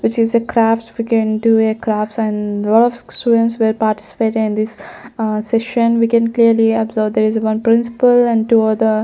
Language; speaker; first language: English; non-native, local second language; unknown